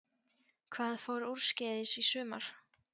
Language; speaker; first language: Icelandic; non-native, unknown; Polish